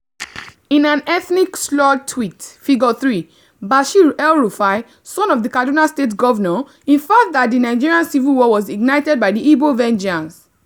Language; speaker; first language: English; non-native, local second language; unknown